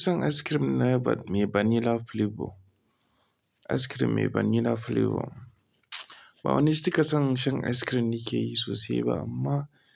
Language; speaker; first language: Hausa; non-native, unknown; Igbo